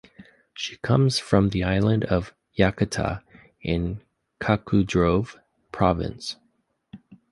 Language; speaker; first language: English; native; English